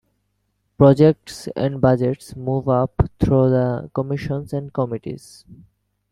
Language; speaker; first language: English; non-native, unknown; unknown